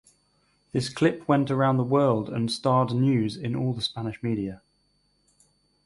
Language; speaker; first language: English; native; English